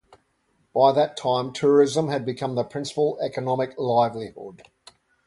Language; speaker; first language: English; native; English